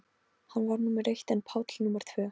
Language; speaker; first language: Icelandic; non-native, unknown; Polish